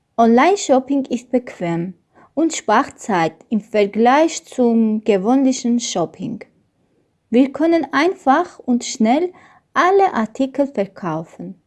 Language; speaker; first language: German; non-native, learner; Armenian